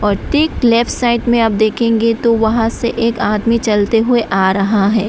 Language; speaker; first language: Hindi; non-native, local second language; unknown